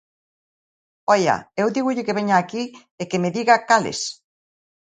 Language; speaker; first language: Galician; native; Galician